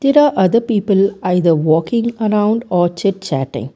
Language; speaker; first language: English; non-native, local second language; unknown